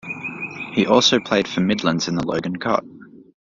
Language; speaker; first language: English; native; English